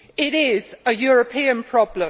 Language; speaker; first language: English; native; English